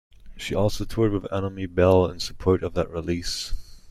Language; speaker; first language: English; native; English